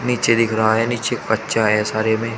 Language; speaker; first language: Hindi; native; Hindi